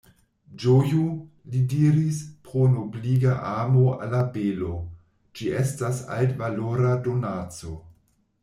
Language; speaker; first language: Esperanto; non-native, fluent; German